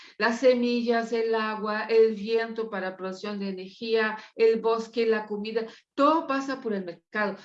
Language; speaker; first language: Spanish; non-native, related language; Portuguese